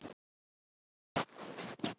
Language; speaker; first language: Icelandic; non-native, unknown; Polish